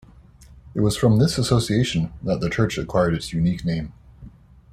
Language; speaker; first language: English; native; English